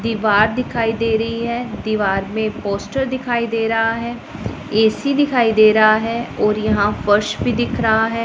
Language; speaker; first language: Hindi; non-native, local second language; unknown